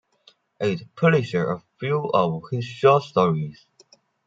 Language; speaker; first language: English; non-native, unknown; Chinese